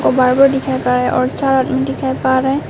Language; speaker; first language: Hindi; non-native, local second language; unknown